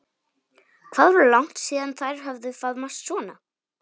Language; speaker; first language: Icelandic; non-native, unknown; Polish